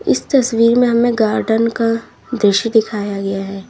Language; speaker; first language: Hindi; native; Hindi